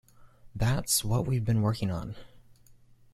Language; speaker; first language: English; native; English